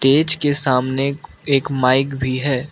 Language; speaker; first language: Hindi; non-native, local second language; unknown